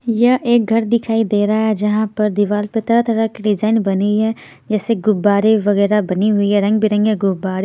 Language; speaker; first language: Hindi; non-native, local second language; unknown